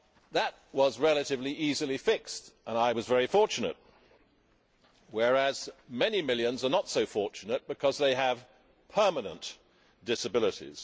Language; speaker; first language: English; native; English